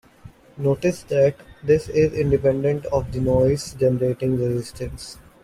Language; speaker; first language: English; non-native, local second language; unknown